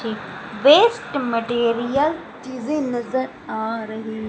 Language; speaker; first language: Hindi; native; Hindi